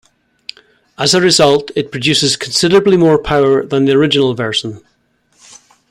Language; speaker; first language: English; native; English